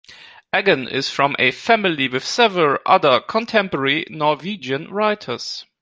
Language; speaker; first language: English; non-native, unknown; German